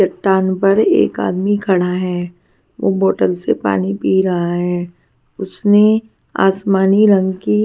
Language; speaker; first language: Hindi; non-native, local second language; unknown